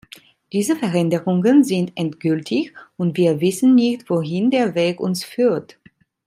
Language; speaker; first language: German; non-native, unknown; Italian